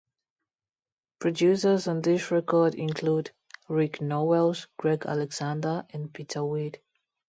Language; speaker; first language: English; non-native, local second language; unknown